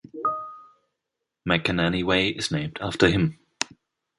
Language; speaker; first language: English; non-native, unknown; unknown